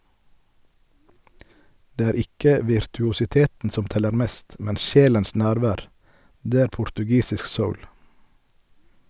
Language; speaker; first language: Norwegian; native; Norwegian